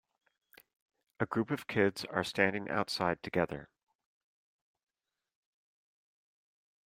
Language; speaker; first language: English; native; English